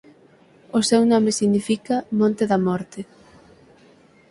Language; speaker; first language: Galician; native; Galician